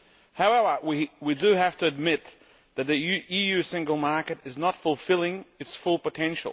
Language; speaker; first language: English; non-native, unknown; Lithuanian